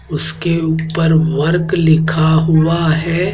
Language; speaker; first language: Hindi; native; Hindi